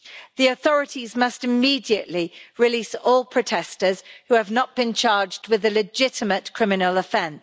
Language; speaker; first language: English; native; English